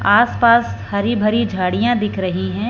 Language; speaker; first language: Hindi; non-native, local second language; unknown